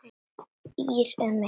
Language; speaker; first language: Icelandic; non-native, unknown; Latvian